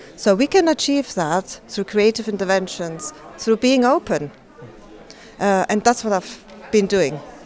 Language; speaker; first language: English; non-native, fluent; German